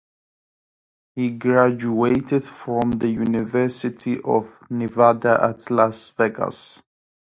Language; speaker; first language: English; non-native, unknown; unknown